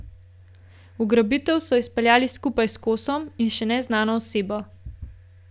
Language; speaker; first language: Slovenian; native; Slovenian